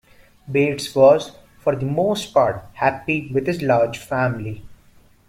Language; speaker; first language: English; non-native, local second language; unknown